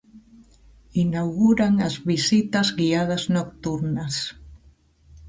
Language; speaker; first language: Galician; native; Galician